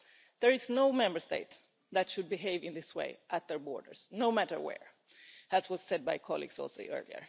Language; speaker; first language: English; non-native, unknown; Swedish